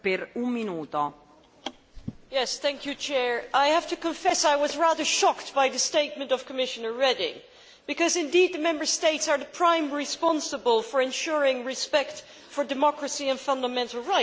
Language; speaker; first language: English; non-native, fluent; Dutch